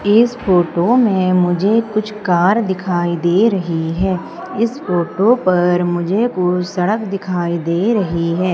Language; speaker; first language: Hindi; native; Hindi